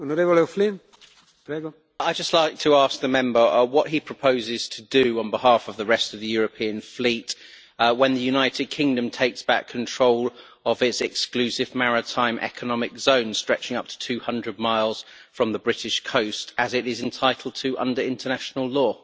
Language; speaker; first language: English; native; English